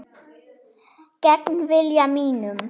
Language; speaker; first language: Icelandic; non-native, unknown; German